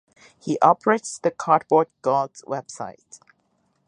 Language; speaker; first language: English; non-native, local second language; Cantonese